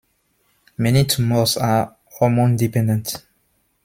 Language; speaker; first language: English; non-native, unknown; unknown